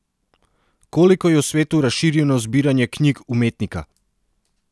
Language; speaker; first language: Slovenian; non-native, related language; Serbian